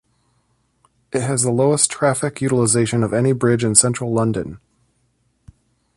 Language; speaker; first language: English; native; English